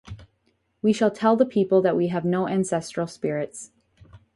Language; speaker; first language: English; native; English